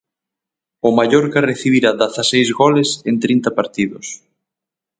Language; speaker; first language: Galician; native; Galician